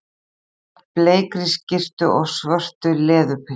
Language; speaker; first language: Icelandic; native; Icelandic